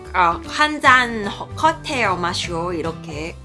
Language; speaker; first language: Korean; non-native, learner; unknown